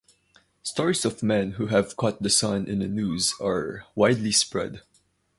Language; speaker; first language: English; non-native, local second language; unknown